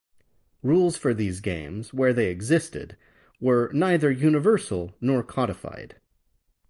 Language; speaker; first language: English; native; English